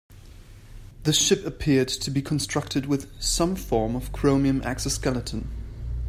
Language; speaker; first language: English; native; English